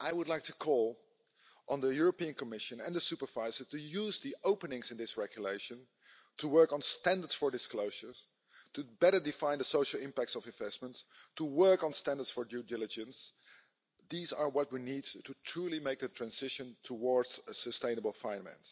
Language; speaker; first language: English; non-native, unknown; Dutch